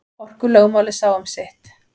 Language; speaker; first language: Icelandic; native; Icelandic